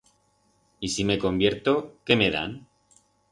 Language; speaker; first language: Aragonese; non-native, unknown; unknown